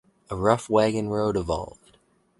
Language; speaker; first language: English; native; English